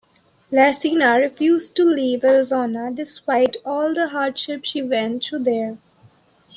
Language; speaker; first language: English; non-native, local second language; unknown